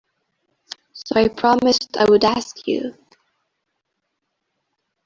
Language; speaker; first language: English; non-native, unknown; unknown